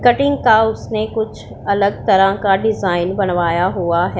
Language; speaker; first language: Hindi; non-native, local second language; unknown